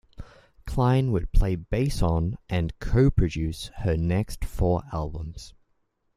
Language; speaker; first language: English; native; English